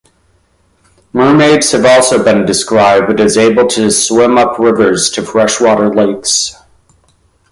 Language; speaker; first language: English; native; English